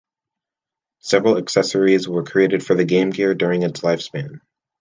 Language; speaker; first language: English; native; English